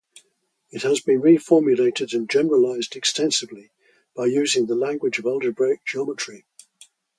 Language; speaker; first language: English; native; English